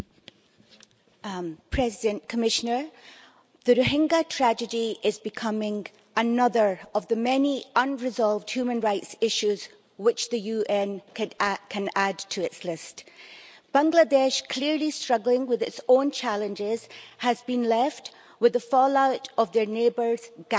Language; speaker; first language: English; native; English